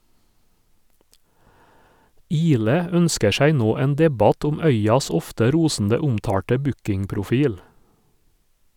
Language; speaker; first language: Norwegian; native; Norwegian